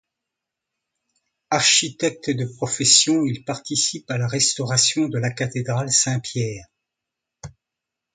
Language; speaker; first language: French; non-native, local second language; Arabic